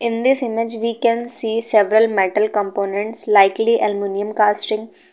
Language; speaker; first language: English; non-native, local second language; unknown